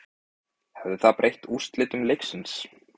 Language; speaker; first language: Icelandic; native; Icelandic